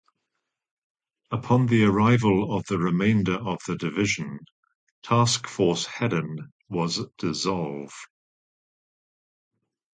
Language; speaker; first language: English; native; English